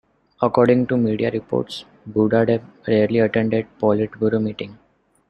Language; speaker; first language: English; non-native, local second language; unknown